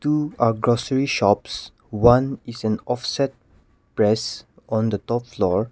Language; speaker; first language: English; non-native, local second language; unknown